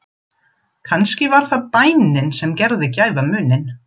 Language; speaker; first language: Icelandic; non-native, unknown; German